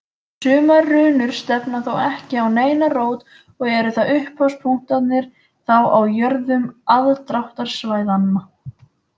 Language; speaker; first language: Icelandic; native; Icelandic